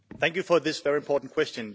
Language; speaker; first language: English; non-native, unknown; Danish